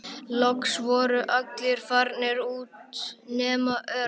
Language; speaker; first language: Icelandic; native; Icelandic